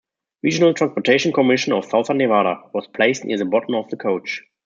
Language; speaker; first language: English; non-native, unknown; German